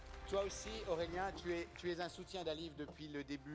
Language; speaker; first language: French; native; French